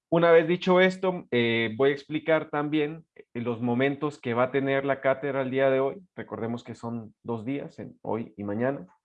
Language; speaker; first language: Spanish; native; Spanish